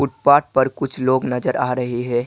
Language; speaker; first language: Hindi; non-native, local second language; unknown